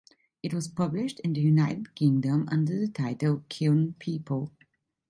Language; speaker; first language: English; non-native, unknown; Italian